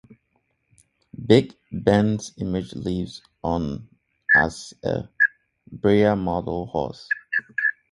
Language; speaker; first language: English; native; English